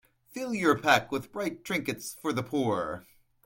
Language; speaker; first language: English; native; English